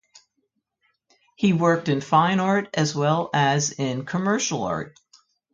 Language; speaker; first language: English; native; English